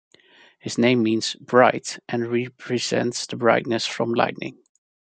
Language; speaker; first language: English; non-native, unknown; Dutch